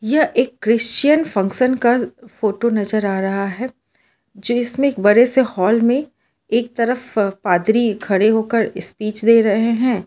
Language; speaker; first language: Hindi; non-native, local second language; Gujarati